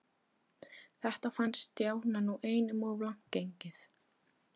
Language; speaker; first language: Icelandic; non-native, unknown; Polish